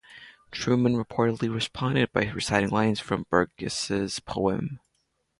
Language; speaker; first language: English; non-native, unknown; Latvian